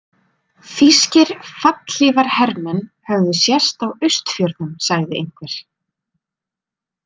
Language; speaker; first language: Icelandic; native; Icelandic